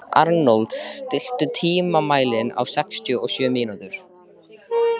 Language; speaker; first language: Icelandic; native; Icelandic